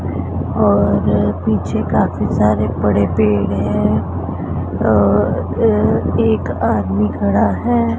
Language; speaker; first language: Hindi; non-native, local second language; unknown